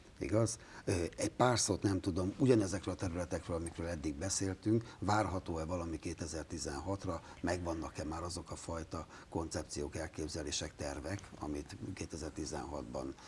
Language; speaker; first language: Hungarian; native; Hungarian